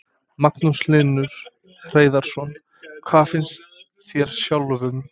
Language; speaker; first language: Icelandic; non-native, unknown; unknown